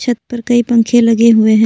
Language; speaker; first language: Hindi; non-native, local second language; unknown